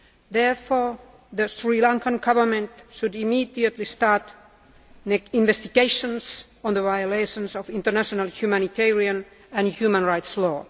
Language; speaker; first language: English; non-native, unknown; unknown